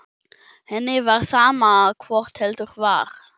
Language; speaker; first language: Icelandic; non-native, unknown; German